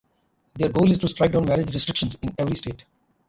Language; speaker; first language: English; non-native, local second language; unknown